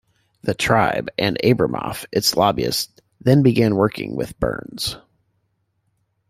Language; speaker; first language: English; native; English